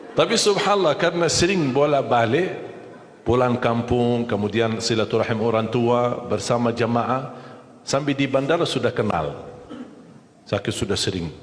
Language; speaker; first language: Malay; non-native, fluent; Arabic